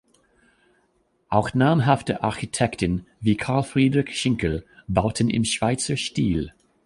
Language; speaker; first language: German; non-native, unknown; English